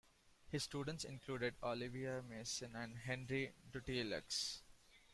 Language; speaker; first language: English; non-native, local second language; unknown